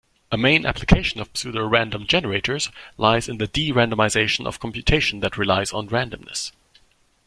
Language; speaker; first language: English; non-native, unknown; German